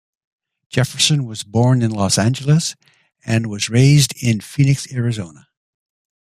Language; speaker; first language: English; native; English